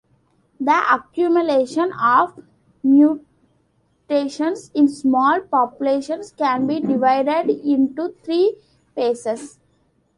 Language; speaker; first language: English; non-native, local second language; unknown